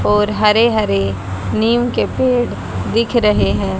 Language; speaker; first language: Hindi; native; Hindi